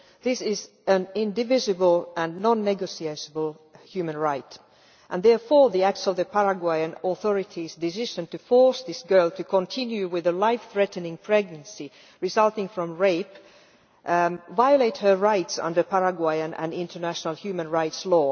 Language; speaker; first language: English; non-native, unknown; Finnish